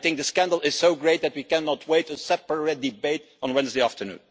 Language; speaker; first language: English; non-native, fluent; Dutch